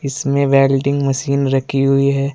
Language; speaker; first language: Hindi; native; Hindi